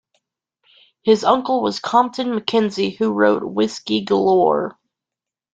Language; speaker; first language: English; native; English